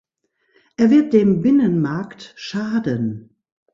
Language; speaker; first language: German; native; German